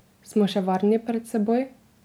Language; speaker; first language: Slovenian; native; Slovenian